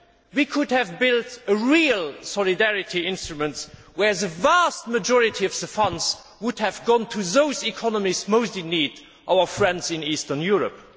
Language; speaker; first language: English; non-native, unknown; German